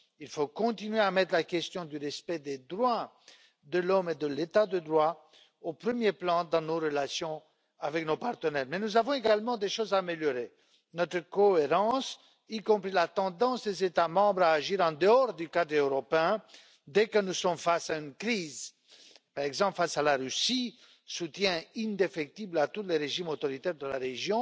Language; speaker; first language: French; non-native, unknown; Romanian